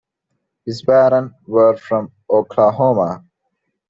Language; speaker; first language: English; non-native, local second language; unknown